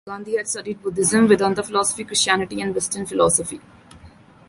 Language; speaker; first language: English; non-native, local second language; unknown